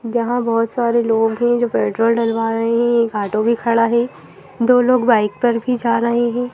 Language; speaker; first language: Hindi; native; Hindi